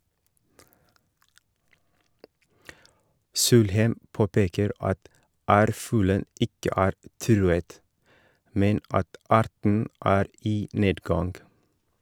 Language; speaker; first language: Norwegian; non-native, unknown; Oromo